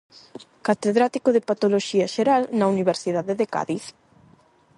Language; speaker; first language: Galician; non-native, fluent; Spanish